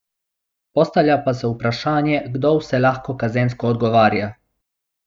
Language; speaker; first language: Slovenian; non-native, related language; Bosnian